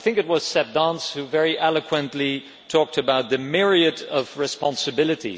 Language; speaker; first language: English; non-native, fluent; Dutch